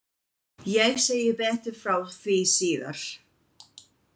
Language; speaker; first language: Icelandic; non-native, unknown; English